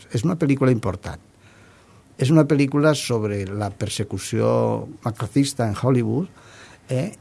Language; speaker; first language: Catalan; non-native, local second language; Spanish